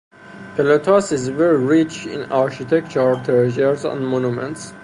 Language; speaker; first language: English; non-native, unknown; Persian